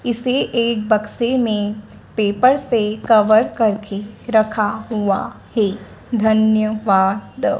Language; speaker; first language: Hindi; native; Hindi